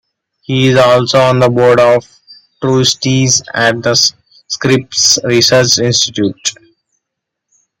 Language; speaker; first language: English; non-native, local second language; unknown